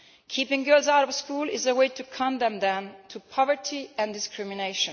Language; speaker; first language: English; non-native, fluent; Italian